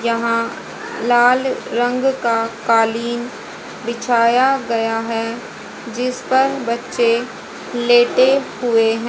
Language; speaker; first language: Hindi; native; Hindi